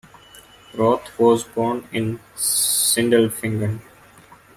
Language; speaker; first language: English; non-native, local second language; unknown